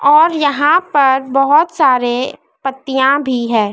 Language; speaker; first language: Hindi; native; Hindi